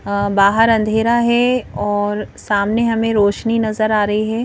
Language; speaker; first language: Hindi; native; Hindi